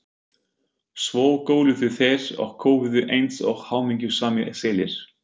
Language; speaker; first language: Icelandic; non-native, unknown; German